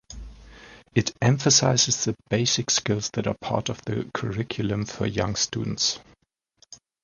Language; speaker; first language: English; non-native, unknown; German